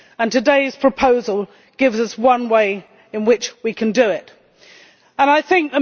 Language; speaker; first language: English; native; English